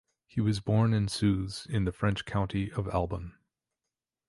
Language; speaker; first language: English; native; English